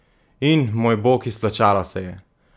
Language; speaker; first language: Slovenian; native; Slovenian